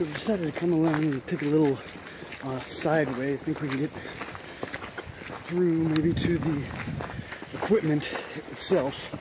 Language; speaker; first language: English; native; English